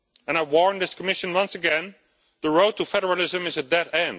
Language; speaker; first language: English; non-native, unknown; Dutch